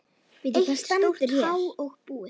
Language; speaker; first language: Icelandic; native; Icelandic